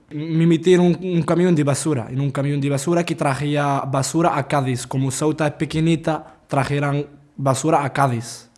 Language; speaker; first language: Spanish; early bilingual, other home language; Arabic